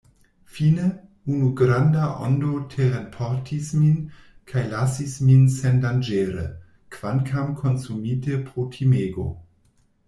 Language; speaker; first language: Esperanto; non-native, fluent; German